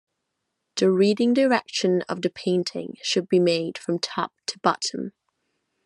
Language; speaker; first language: English; non-native, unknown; Catalan